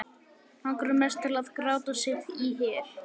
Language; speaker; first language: Icelandic; native; Icelandic